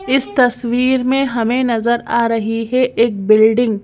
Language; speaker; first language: Hindi; native; Hindi